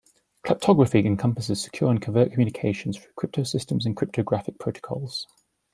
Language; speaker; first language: English; native; English